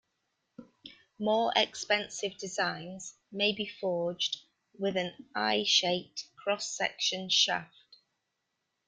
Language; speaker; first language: English; native; English